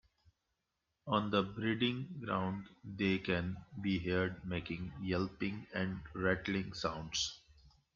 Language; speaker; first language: English; non-native, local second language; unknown